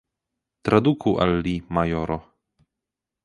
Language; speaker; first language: Esperanto; non-native, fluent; Polish